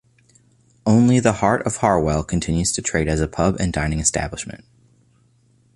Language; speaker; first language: English; native; English